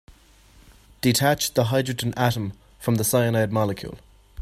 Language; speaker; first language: English; native; English